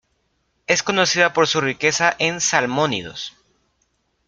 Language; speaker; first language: Spanish; native; Spanish